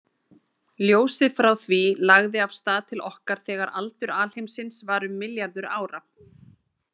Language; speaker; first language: Icelandic; native; Icelandic